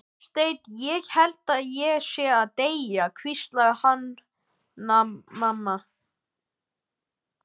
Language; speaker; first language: Icelandic; native; Icelandic